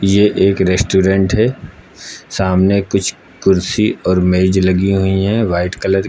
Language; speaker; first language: Hindi; native; Hindi